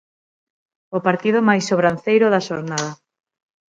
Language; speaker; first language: Galician; non-native, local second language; Spanish